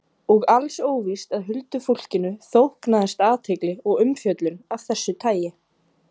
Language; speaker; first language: Icelandic; native; Icelandic